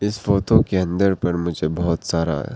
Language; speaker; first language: Hindi; non-native, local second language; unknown